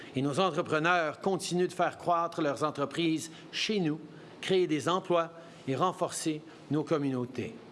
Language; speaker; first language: French; early bilingual, other home language; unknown